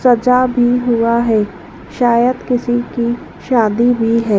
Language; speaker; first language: Hindi; native; Hindi